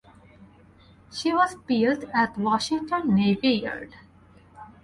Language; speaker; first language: English; non-native, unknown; Bangla